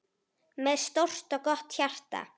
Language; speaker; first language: Icelandic; native; Icelandic